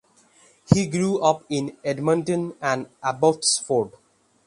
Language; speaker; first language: English; non-native, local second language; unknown